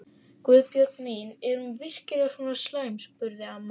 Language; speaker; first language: Icelandic; native; Icelandic